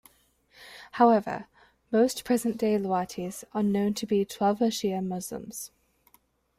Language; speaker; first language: English; native; English